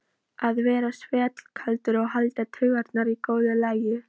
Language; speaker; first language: Icelandic; non-native, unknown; Polish